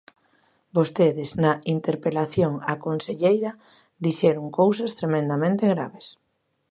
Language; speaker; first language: Galician; native; Galician